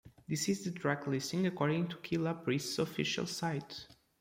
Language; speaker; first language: English; non-native, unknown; Portuguese